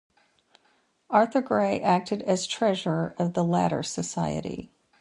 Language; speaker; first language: English; native; English